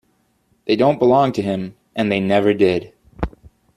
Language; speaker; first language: English; native; English